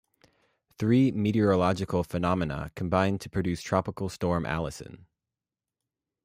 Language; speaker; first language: English; native; English